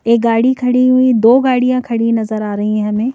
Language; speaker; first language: Hindi; native; Hindi